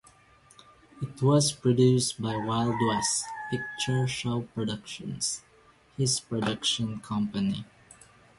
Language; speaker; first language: English; non-native, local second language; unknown